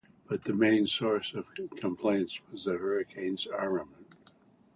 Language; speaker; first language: English; native; English